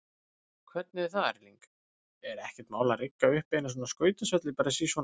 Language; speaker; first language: Icelandic; native; Icelandic